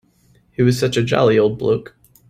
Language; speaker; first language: English; native; English